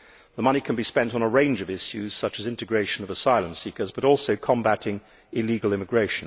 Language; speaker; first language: English; native; English